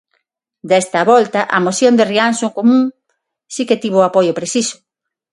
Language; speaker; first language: Galician; non-native, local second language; Spanish